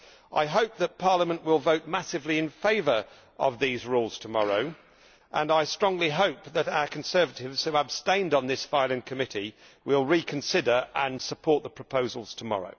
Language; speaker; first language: English; native; English